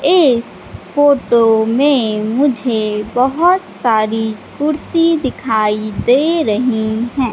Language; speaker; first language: Hindi; native; Hindi